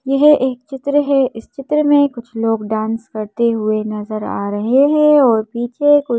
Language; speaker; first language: Hindi; native; Hindi